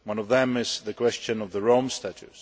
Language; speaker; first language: English; non-native, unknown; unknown